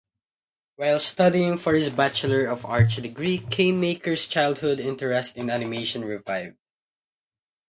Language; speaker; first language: English; non-native, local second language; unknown